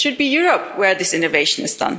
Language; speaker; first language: English; non-native, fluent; German